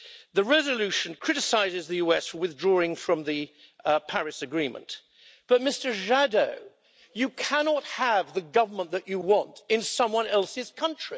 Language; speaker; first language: English; native; English